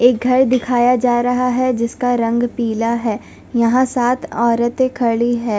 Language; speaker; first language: Hindi; non-native, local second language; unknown